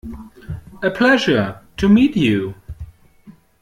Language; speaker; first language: English; non-native, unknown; German